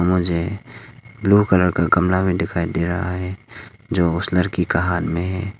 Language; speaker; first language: Hindi; non-native, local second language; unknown